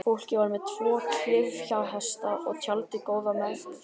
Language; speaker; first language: Icelandic; native; Icelandic